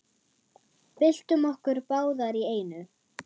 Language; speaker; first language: Icelandic; non-native, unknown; German